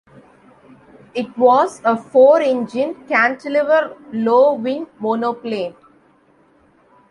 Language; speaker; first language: English; non-native, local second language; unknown